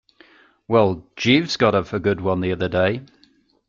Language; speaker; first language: English; native; English